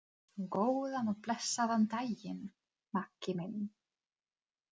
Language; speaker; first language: Icelandic; non-native, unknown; Czech